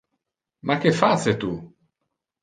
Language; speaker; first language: Interlingua; non-native, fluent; Italian